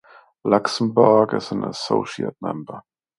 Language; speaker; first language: English; non-native, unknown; German